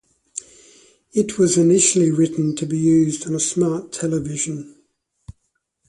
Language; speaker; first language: English; native; English